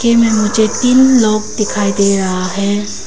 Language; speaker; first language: Hindi; non-native, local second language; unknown